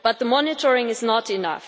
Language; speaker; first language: English; non-native, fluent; German